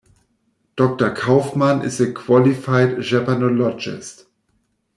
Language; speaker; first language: English; non-native, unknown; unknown